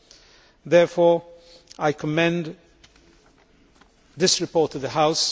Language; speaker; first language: English; non-native, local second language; Maltese